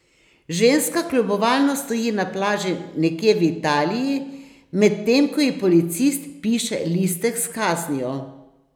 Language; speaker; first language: Slovenian; native; Slovenian